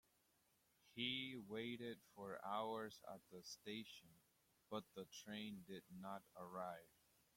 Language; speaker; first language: English; native; English